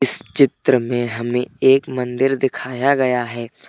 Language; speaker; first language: Hindi; native; Hindi